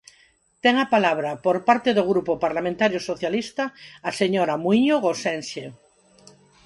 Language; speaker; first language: Galician; non-native, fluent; Spanish